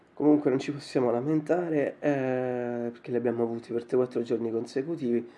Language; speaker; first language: Italian; native; Italian